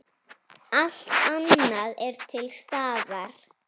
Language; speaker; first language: Icelandic; native; Icelandic